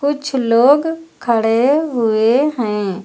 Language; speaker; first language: Hindi; native; Hindi